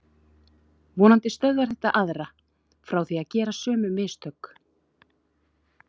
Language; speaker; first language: Icelandic; native; Icelandic